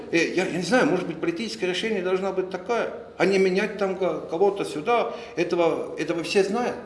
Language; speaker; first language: Russian; non-native, fluent; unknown